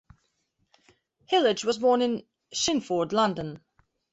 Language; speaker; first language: English; non-native, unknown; Belarusian